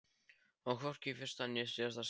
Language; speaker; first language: Icelandic; non-native, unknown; Polish